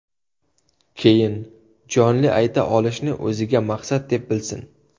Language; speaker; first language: Uzbek; native; Uzbek